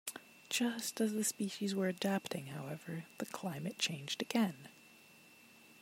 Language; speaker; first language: English; non-native, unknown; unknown